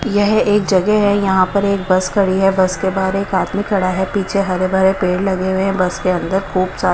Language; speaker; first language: Hindi; non-native, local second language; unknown